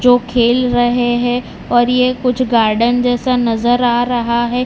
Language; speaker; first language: Hindi; non-native, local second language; Gujarati